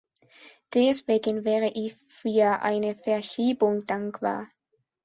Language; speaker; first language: German; non-native, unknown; Spanish